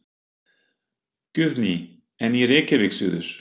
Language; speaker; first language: Icelandic; non-native, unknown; German